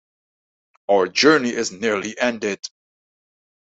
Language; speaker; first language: English; non-native, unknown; Dutch